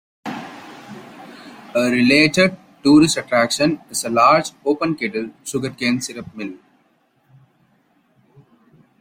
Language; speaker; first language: English; non-native, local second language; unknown